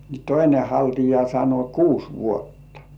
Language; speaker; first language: Finnish; native; Finnish